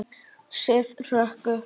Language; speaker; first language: Icelandic; native; Icelandic